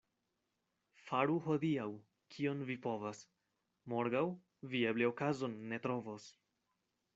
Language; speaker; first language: Esperanto; non-native, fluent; Spanish